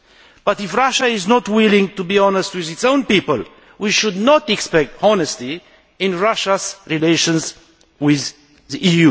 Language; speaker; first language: English; non-native, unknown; Romanian